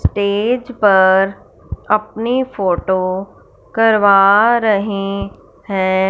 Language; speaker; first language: Hindi; non-native, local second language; Punjabi